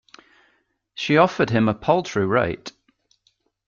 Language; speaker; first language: English; native; English